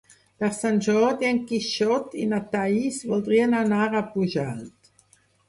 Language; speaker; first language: Catalan; non-native, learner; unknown